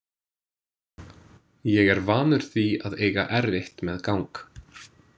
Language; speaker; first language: Icelandic; non-native, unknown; English